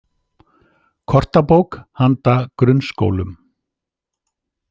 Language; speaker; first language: Icelandic; native; Icelandic